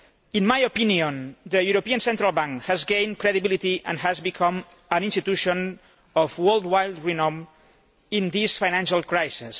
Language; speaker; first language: English; non-native, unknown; Catalan